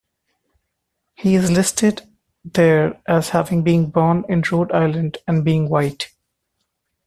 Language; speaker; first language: English; non-native, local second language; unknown